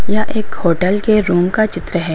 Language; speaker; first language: Hindi; native; Hindi